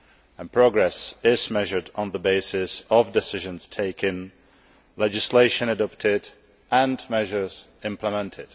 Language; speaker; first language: English; non-native, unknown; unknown